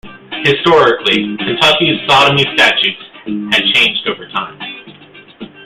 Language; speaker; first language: English; native; English